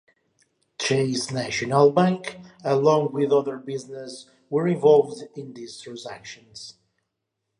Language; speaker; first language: English; non-native, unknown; Portuguese